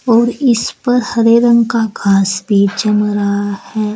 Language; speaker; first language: Hindi; native; Hindi